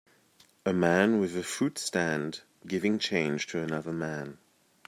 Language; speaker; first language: English; native; English